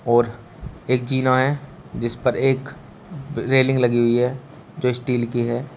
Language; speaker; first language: Hindi; native; Hindi